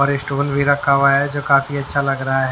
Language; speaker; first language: Hindi; native; Hindi